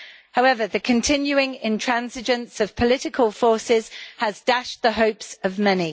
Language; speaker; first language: English; native; English